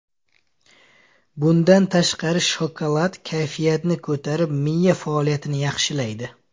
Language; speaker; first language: Uzbek; native; Uzbek